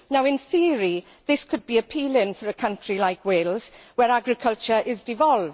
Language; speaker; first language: English; native; English